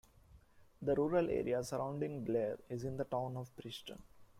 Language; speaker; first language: English; non-native, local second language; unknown